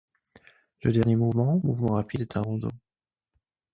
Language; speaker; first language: French; non-native, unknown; German